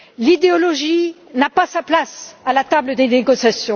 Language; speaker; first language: French; native; French